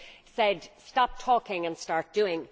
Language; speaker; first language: English; native; English